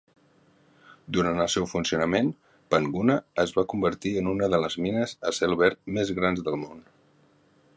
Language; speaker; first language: Catalan; native; Catalan